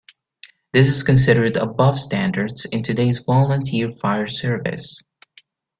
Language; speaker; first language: English; native; English